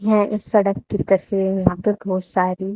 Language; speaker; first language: Hindi; native; Hindi